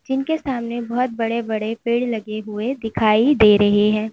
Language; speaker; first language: Hindi; native; Hindi